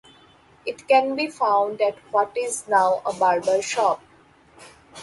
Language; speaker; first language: English; non-native, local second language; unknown